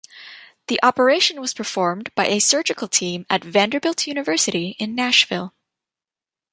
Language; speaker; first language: English; native; English